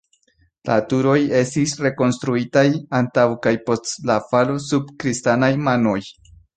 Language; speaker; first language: Esperanto; non-native, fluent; Spanish